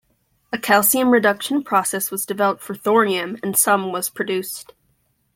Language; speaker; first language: English; native; English